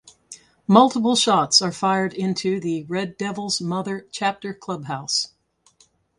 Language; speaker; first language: English; native; English